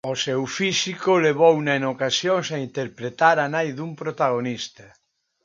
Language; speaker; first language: Galician; native; Galician